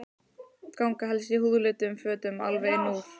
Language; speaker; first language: Icelandic; native; Icelandic